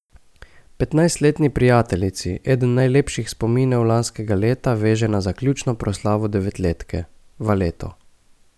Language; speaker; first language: Slovenian; native; Slovenian